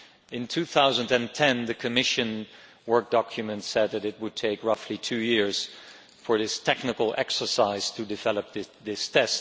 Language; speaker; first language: English; non-native, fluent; Dutch